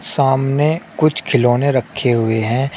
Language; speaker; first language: Hindi; native; Hindi